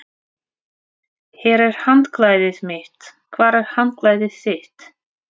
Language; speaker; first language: Icelandic; non-native, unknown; Russian